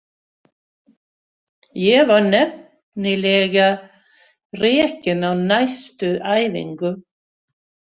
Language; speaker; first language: Icelandic; non-native, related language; Swedish